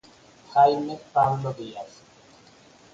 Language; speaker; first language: Galician; native; Galician